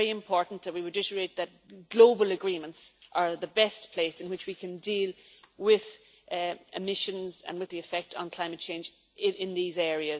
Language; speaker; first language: English; native; English